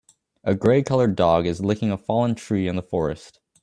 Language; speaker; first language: English; native; English